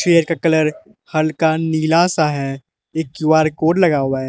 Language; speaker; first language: Hindi; non-native, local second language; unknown